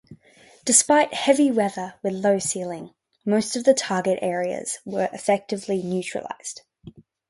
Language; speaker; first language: English; native; English